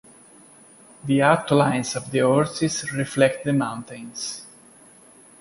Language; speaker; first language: English; non-native, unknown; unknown